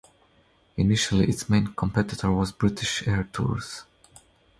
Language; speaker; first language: English; non-native, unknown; Croatian